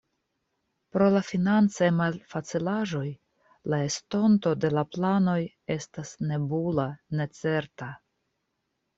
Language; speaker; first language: Esperanto; non-native, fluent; Russian